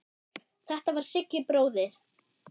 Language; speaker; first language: Icelandic; non-native, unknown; German